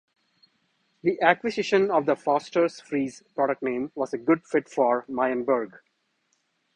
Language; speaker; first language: English; non-native, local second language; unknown